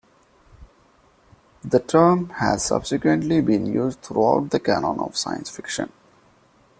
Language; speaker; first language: English; non-native, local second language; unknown